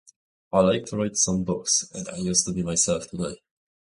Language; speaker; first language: English; native; English